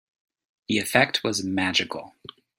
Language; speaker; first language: English; native; English